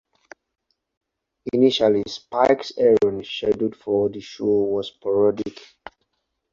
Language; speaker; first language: English; non-native, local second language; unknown